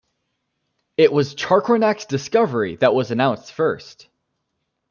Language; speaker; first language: English; native; English